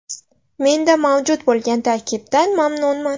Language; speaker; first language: Uzbek; non-native, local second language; Russian